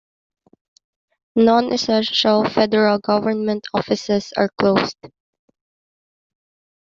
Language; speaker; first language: English; non-native, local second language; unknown